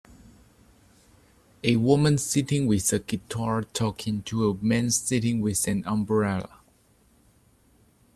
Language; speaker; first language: English; non-native, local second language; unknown